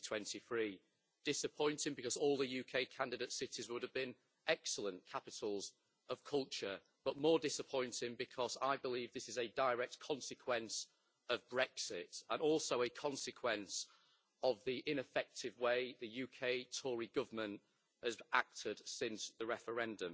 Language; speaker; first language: English; native; English